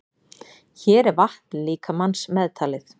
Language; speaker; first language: Icelandic; native; Icelandic